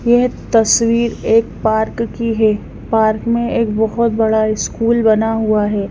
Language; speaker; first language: Hindi; non-native, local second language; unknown